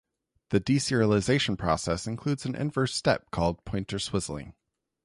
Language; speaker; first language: English; native; English